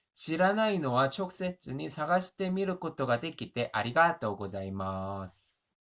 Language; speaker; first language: Japanese; non-native, learner; Korean